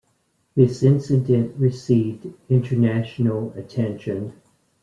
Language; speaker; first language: English; native; English